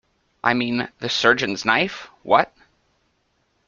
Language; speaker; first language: English; native; English